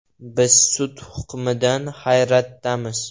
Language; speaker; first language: Uzbek; non-native, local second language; Russian